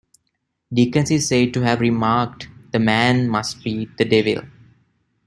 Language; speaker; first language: English; non-native, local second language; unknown